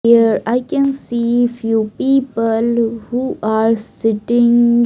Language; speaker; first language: English; non-native, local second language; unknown